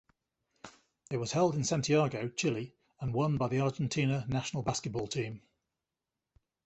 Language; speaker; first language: English; native; English